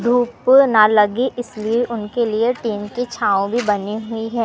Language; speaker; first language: Hindi; native; Hindi